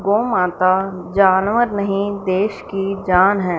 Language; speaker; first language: Hindi; non-native, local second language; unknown